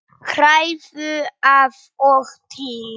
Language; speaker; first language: Icelandic; non-native, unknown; Polish